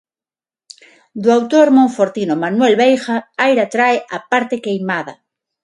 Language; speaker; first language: Galician; non-native, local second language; Spanish